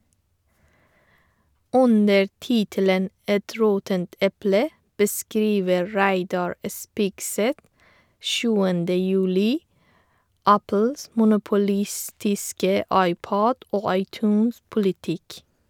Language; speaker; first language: Norwegian; non-native, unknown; Persian